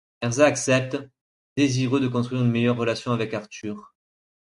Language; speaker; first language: French; native; French